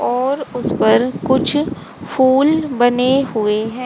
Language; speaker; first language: Hindi; native; Hindi